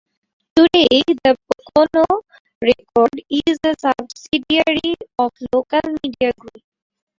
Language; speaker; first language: English; non-native, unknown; Bangla